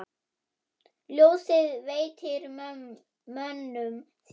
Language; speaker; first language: Icelandic; non-native, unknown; German